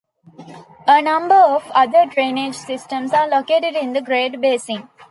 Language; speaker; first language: English; non-native, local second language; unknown